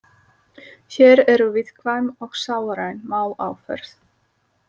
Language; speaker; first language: Icelandic; non-native, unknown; Slovak